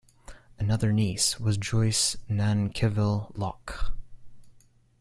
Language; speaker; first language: English; native; English